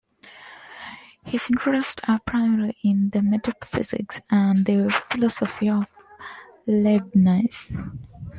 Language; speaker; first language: English; non-native, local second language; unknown